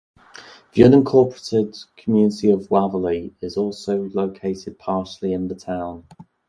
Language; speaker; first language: English; native; English